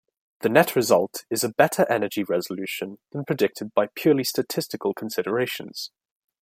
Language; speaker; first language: English; native; English